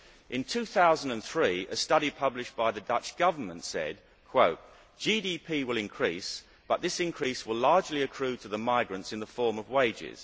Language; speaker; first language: English; native; English